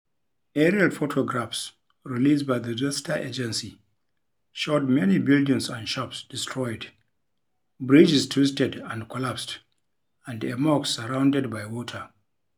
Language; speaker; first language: English; non-native, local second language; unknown